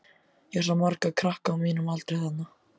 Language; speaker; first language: Icelandic; native; Icelandic